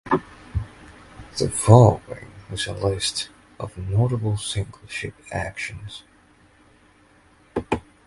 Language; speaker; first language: English; native; English